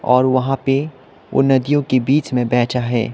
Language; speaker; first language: Hindi; non-native, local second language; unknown